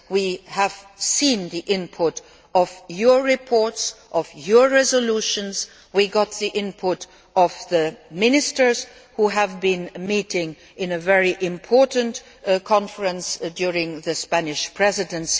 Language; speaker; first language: English; non-native, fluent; Luxembourgish